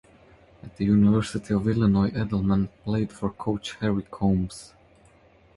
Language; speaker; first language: English; native; English